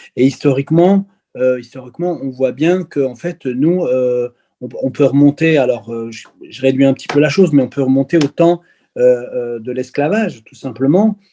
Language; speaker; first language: French; early bilingual, other home language; Arabic